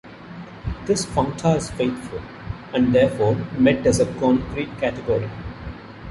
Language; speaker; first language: English; non-native, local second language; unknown